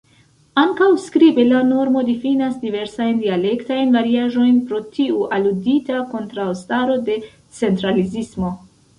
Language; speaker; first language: Esperanto; non-native, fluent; Central Kurdish